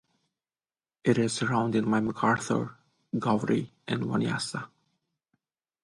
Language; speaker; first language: English; non-native, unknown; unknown